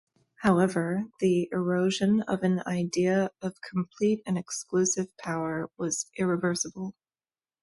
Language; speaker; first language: English; native; English